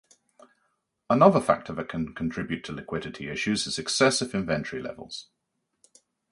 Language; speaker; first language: English; native; English